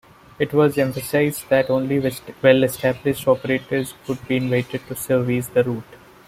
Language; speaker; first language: English; non-native, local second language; Malayalam